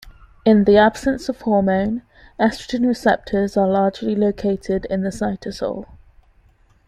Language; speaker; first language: English; native; English